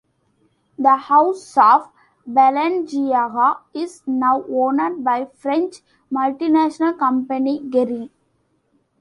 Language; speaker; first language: English; non-native, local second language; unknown